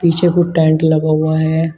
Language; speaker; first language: Hindi; native; Hindi